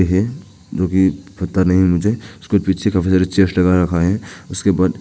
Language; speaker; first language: Hindi; non-native, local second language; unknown